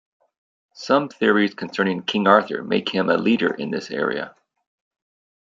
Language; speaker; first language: English; native; English